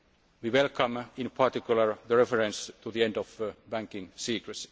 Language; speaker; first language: English; non-native, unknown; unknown